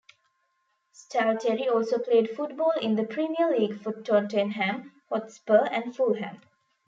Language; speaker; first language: English; non-native, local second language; Tamil